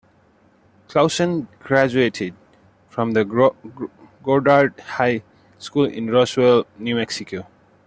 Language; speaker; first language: English; native; English